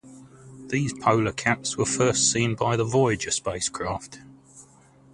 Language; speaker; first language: English; native; English